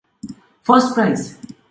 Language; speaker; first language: English; non-native, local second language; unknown